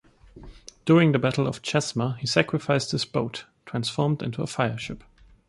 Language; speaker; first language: English; non-native, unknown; German